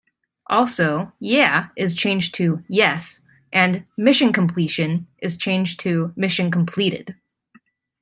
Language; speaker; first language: English; native; English